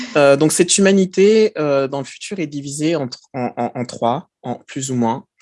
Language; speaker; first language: French; early bilingual, other home language; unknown